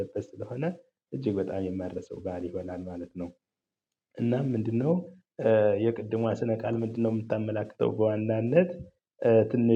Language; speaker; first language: Amharic; native; Amharic